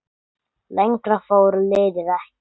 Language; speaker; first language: Icelandic; non-native, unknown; English